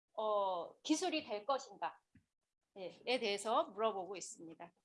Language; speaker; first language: Korean; native; Korean